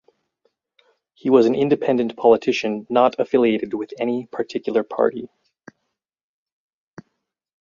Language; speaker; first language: English; native; English